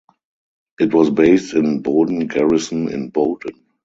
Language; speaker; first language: English; non-native, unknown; German